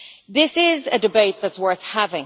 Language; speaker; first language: English; native; English